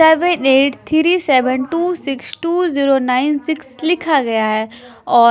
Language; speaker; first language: Hindi; non-native, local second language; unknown